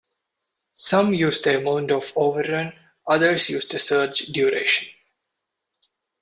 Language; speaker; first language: English; non-native, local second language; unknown